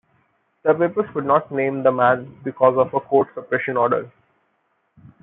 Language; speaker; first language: English; non-native, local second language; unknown